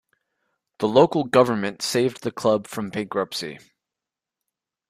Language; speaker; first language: English; native; English